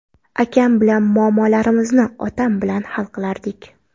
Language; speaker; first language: Uzbek; non-native, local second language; Kara-Kalpak